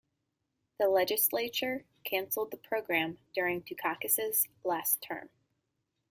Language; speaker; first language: English; native; English